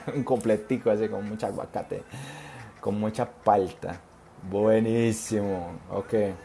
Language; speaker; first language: Spanish; non-native, related language; Portuguese